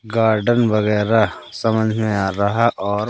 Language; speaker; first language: Hindi; native; Hindi